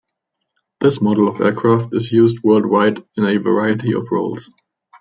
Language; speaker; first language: English; non-native, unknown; German